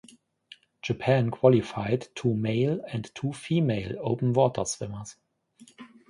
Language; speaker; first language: English; non-native, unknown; German